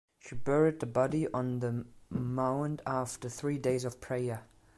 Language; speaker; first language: English; non-native, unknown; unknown